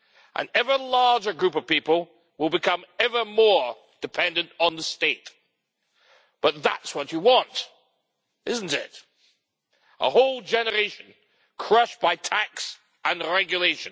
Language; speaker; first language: English; native; English